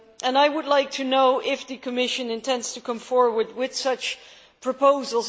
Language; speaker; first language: English; non-native, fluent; Dutch